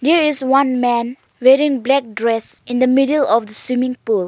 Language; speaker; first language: English; non-native, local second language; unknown